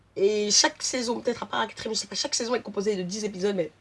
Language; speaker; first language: French; native; French